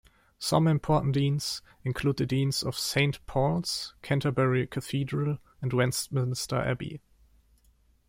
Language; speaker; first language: English; non-native, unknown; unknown